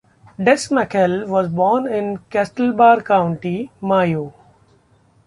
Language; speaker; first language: English; non-native, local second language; Marathi